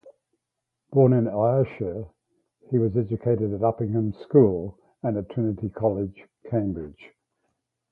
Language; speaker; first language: English; native; English